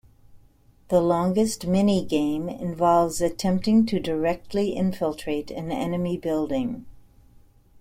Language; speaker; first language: English; native; English